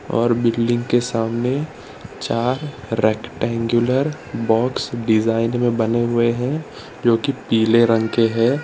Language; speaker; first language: Hindi; non-native, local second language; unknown